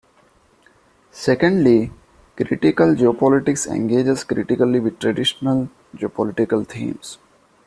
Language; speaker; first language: English; non-native, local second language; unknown